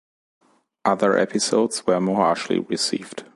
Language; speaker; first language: English; non-native, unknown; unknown